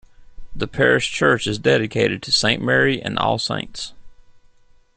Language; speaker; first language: English; native; English